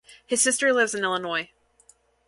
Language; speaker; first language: English; native; English